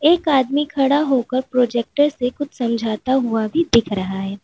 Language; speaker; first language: Hindi; native; Hindi